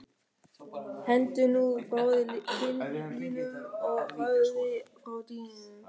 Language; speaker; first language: Icelandic; non-native, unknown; German